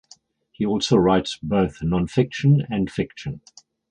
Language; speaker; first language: English; native; English